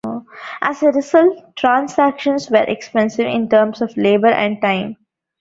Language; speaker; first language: English; non-native, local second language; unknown